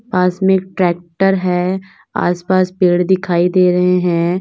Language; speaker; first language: Hindi; native; Hindi